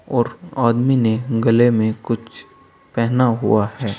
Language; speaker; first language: Hindi; native; Hindi